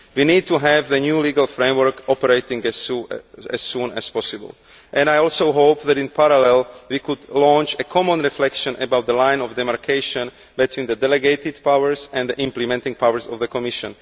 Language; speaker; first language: English; non-native, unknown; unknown